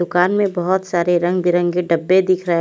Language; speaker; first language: Hindi; native; Hindi